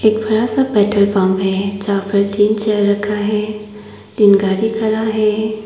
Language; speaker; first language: Hindi; non-native, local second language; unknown